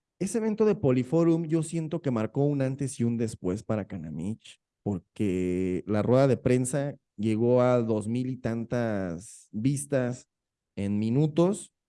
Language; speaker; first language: Spanish; native; Spanish